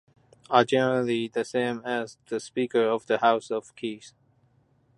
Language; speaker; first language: English; non-native, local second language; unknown